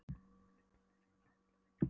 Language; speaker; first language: Icelandic; non-native, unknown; Polish